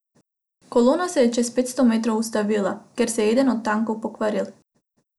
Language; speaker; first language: Slovenian; non-native, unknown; Macedonian